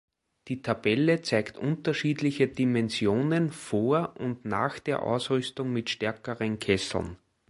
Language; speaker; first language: German; native; German